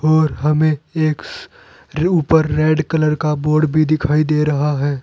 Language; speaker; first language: Hindi; native; Hindi